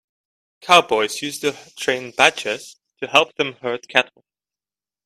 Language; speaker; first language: English; non-native, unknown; Dutch